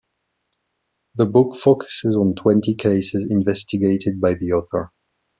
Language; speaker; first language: English; non-native, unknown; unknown